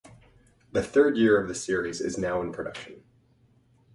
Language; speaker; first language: English; native; English